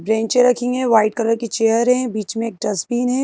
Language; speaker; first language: Hindi; native; Hindi